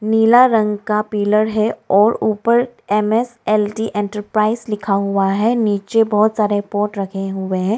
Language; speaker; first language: Hindi; non-native, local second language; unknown